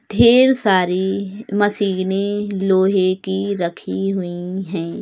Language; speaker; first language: Hindi; native; Hindi